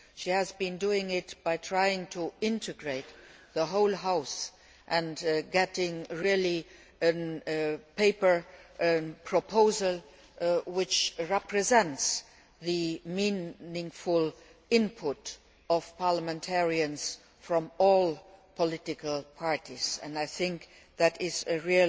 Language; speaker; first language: English; non-native, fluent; Luxembourgish